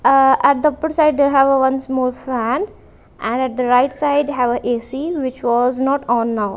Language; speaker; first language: English; non-native, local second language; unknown